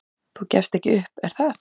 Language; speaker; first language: Icelandic; native; Icelandic